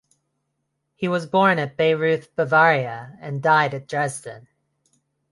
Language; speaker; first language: English; non-native, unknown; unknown